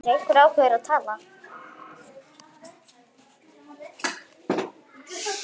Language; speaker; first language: Icelandic; native; Icelandic